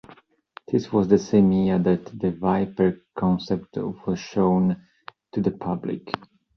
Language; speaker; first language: English; non-native, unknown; Italian